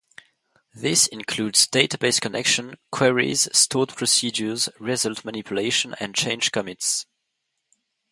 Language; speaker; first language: English; non-native, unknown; French